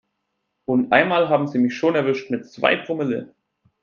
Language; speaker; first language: German; native; German